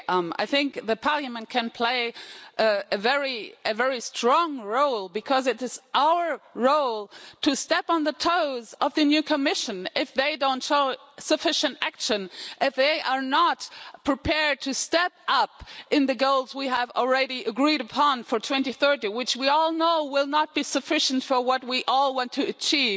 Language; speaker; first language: English; non-native, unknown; German